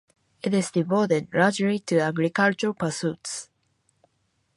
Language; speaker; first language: English; non-native, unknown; Japanese